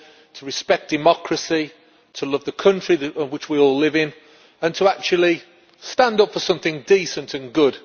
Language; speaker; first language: English; native; English